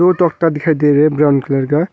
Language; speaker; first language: Hindi; non-native, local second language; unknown